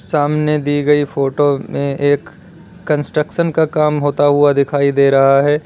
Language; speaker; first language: Hindi; native; Hindi